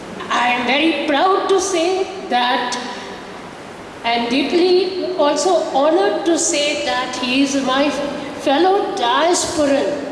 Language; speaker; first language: English; non-native, local second language; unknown